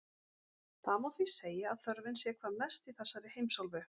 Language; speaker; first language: Icelandic; native; Icelandic